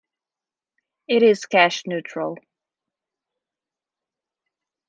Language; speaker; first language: English; non-native, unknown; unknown